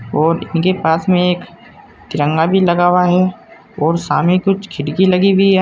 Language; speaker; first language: Hindi; native; Hindi